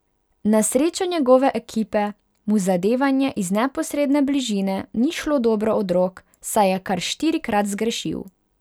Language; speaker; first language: Slovenian; non-native, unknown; Hungarian